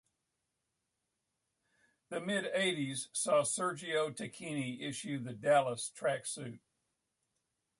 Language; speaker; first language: English; native; English